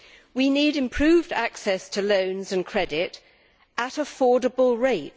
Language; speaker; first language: English; native; English